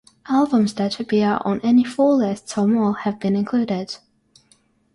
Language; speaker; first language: English; non-native, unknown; Russian